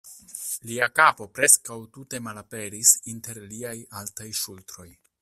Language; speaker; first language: Esperanto; non-native, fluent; Italian